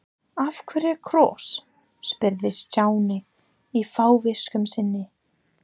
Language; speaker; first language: Icelandic; non-native, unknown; English